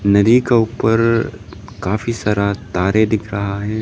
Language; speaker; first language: Hindi; non-native, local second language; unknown